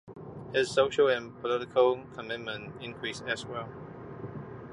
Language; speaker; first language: English; non-native, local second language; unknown